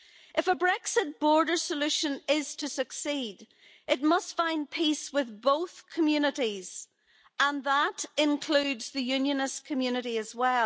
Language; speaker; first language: English; native; English